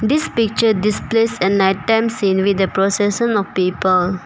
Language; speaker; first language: English; non-native, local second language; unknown